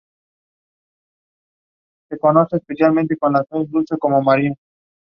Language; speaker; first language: English; non-native, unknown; Spanish